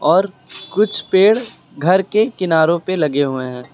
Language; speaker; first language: Hindi; native; Hindi